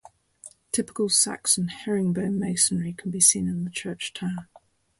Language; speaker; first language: English; native; English